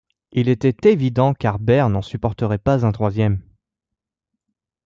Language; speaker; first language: French; native; French